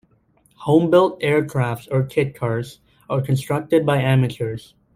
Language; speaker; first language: English; native; English